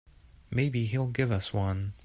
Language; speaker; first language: English; native; English